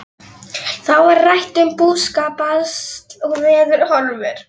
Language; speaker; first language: Icelandic; non-native, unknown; Polish